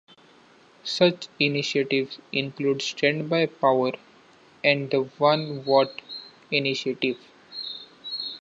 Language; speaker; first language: English; non-native, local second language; Marathi